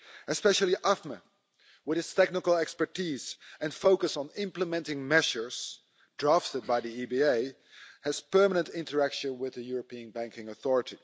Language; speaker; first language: English; non-native, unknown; Dutch